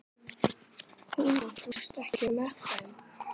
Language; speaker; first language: Icelandic; native; Icelandic